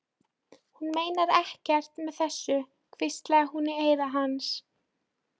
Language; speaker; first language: Icelandic; non-native, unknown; Polish